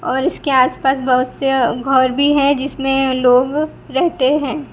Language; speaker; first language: Hindi; non-native, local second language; Gujarati